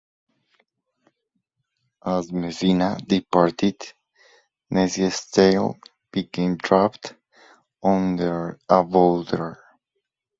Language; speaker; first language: English; non-native, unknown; Spanish